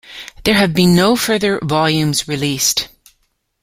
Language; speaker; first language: English; native; English